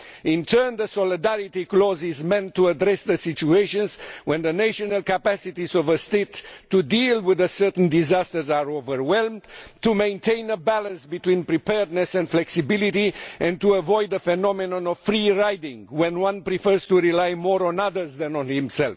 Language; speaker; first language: English; non-native, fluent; Romanian